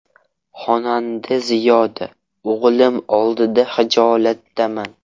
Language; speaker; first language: Uzbek; non-native, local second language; Russian